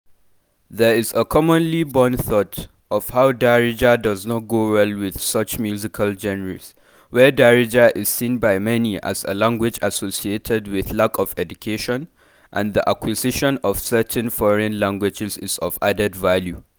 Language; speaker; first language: English; non-native, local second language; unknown